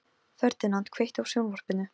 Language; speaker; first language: Icelandic; non-native, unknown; Polish